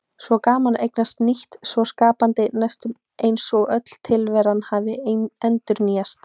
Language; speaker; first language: Icelandic; native; Icelandic